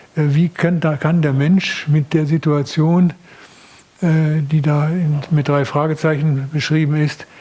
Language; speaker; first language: German; native; German